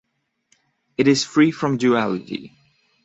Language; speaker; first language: English; non-native, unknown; French